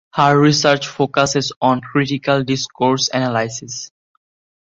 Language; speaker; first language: English; non-native, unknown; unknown